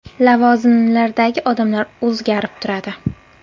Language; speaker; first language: Uzbek; native; Uzbek